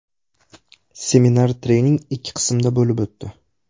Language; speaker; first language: Uzbek; non-native, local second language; Russian